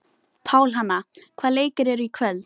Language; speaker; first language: Icelandic; native; Icelandic